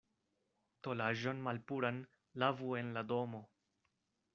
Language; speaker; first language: Esperanto; non-native, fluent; Spanish